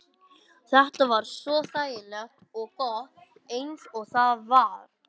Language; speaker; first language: Icelandic; non-native, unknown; English